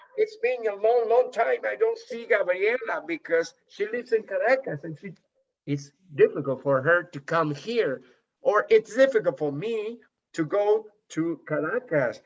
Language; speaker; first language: English; non-native, fluent; Spanish